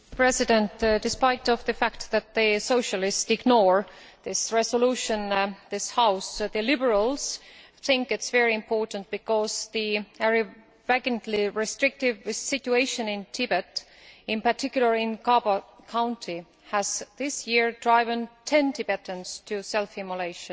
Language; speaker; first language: English; non-native, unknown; Estonian